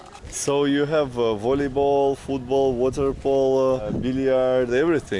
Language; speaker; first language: English; non-native, learner; Russian